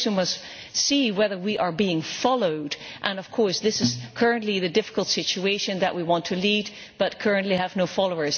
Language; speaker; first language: English; non-native, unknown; Dutch